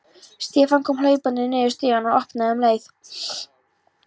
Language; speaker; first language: Icelandic; non-native, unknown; Polish